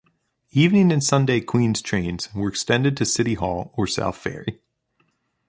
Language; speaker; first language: English; native; English